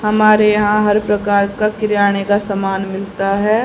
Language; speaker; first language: Hindi; native; Hindi